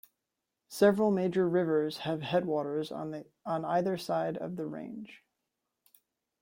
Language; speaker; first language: English; native; English